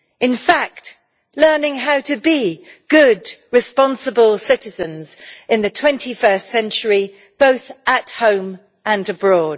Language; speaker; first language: English; native; English